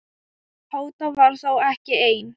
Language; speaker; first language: Icelandic; non-native, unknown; Thai